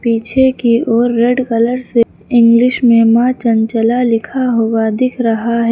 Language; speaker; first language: Hindi; native; Hindi